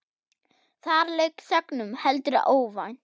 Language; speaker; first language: Icelandic; non-native, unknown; German